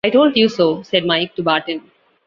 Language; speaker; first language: English; non-native, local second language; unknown